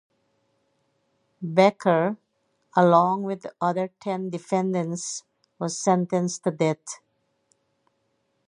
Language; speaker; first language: English; native; English